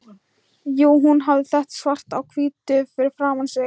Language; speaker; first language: Icelandic; non-native, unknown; Thai